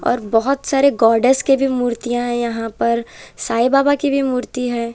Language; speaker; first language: Hindi; non-native, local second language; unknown